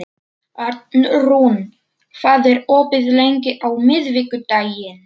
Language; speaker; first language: Icelandic; non-native, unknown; Polish